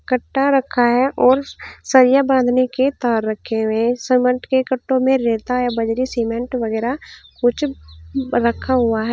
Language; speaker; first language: Hindi; native; Hindi